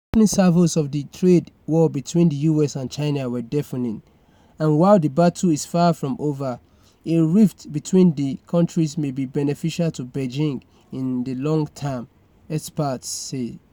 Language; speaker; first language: English; non-native, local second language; Yoruba